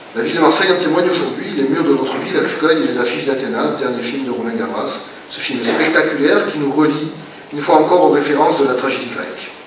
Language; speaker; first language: French; native; French